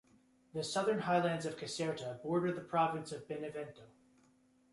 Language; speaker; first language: English; native; English